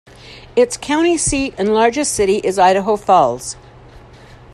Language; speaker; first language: English; native; English